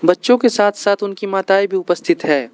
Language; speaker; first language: Hindi; non-native, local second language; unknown